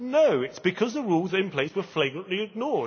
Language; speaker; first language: English; native; English